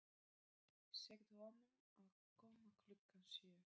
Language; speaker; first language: Icelandic; non-native, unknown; Polish